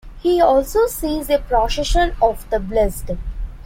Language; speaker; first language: English; non-native, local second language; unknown